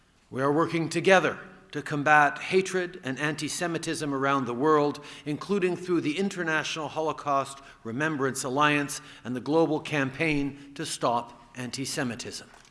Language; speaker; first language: English; native; English